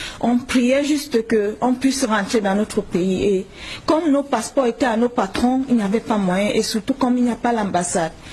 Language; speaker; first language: French; non-native, local second language; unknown